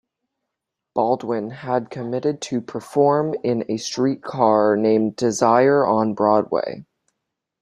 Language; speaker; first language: English; native; English